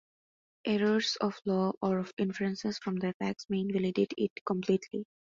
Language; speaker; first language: English; non-native, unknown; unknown